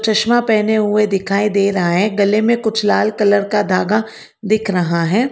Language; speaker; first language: Hindi; non-native, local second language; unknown